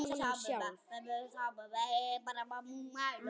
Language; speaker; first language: Icelandic; native; Icelandic